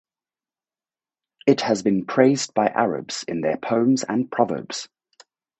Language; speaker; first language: English; native; English